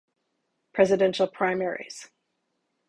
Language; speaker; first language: English; native; English